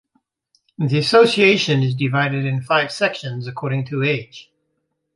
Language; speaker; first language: English; native; English